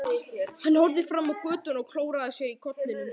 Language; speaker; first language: Icelandic; native; Icelandic